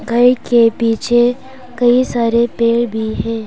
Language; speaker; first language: Hindi; non-native, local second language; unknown